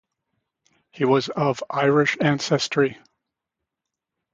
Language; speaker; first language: English; native; English